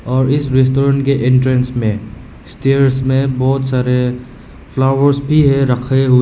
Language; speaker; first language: Hindi; non-native, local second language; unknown